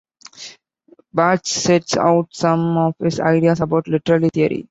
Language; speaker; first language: English; non-native, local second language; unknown